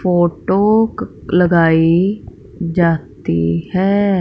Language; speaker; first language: Hindi; non-native, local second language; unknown